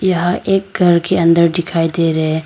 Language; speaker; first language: Hindi; non-native, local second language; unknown